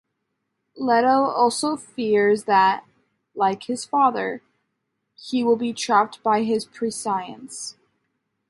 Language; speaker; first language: English; native; English